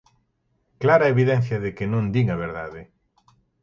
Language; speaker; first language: Galician; native; Galician